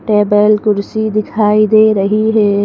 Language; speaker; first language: Hindi; native; Hindi